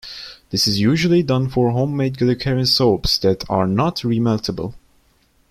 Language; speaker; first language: English; non-native, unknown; Turkish